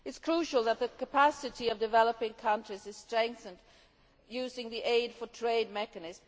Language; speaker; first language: English; non-native, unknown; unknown